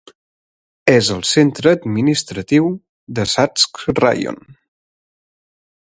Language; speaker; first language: Catalan; native; Catalan